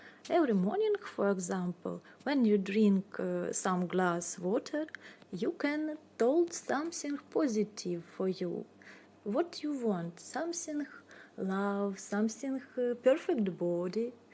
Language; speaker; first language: English; non-native, learner; Russian